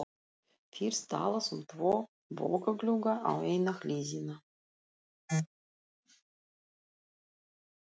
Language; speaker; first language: Icelandic; non-native, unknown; Russian